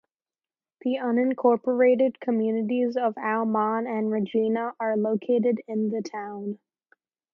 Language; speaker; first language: English; native; English